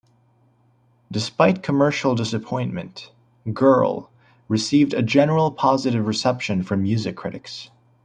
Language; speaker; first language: English; native; English